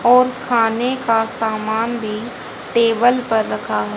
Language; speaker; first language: Hindi; native; Hindi